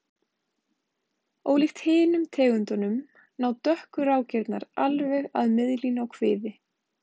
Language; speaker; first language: Icelandic; native; Icelandic